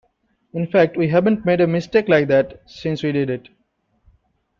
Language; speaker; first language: English; non-native, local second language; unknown